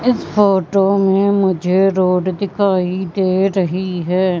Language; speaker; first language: Hindi; native; Hindi